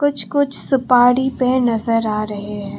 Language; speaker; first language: Hindi; non-native, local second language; Assamese